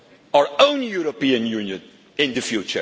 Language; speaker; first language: English; non-native, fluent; Dutch